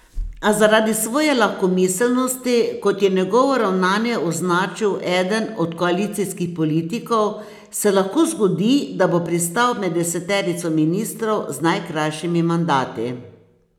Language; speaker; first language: Slovenian; native; Slovenian